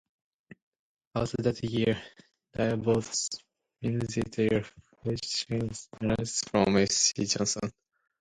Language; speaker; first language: English; non-native, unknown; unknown